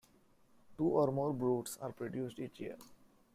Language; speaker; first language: English; non-native, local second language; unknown